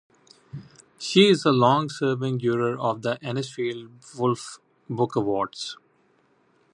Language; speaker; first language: English; non-native, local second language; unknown